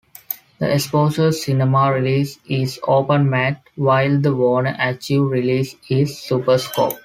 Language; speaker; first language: English; non-native, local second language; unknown